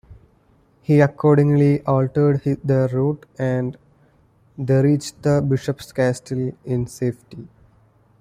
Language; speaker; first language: English; non-native, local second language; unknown